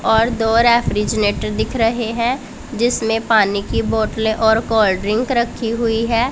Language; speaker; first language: Hindi; non-native, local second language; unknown